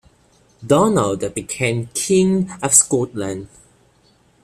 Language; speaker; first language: English; non-native, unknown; Chinese